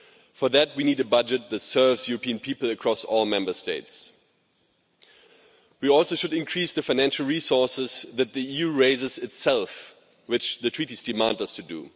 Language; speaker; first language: English; non-native, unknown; German